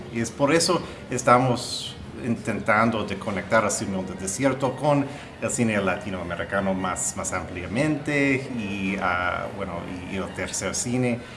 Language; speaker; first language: Spanish; non-native, fluent; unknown